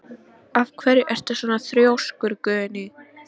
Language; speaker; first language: Icelandic; non-native, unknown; Polish